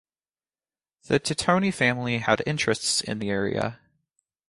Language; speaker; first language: English; native; English